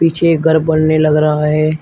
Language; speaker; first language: Hindi; native; Hindi